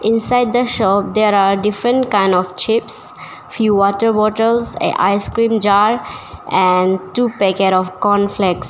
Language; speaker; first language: English; non-native, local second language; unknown